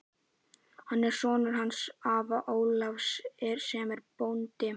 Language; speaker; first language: Icelandic; native; Icelandic